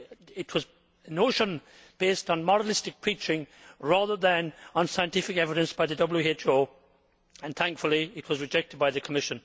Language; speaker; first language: English; native; English